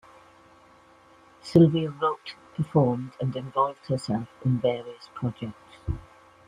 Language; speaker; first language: English; native; English